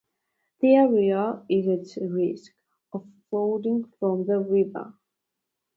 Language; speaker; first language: English; non-native, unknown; Georgian